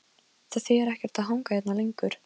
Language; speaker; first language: Icelandic; non-native, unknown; Polish